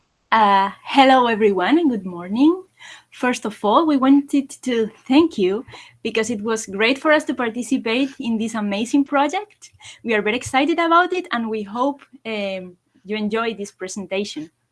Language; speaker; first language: English; non-native, fluent; Spanish